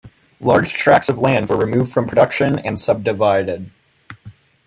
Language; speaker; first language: English; native; English